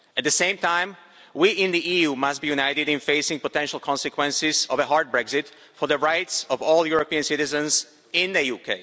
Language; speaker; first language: English; non-native, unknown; Slovak